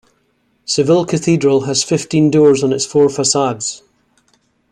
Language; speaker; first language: English; native; English